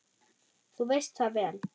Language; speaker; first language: Icelandic; non-native, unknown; German